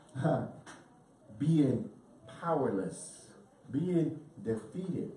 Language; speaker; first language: English; early bilingual, other home language; Spanish